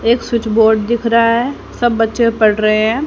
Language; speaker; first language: Hindi; native; Hindi